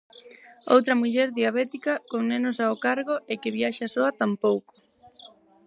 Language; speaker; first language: Galician; non-native, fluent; Spanish